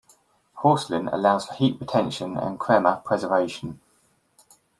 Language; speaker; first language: English; native; English